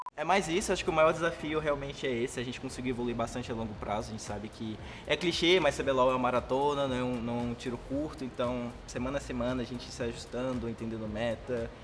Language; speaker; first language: Portuguese; native; Portuguese